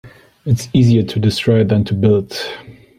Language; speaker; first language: English; non-native, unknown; German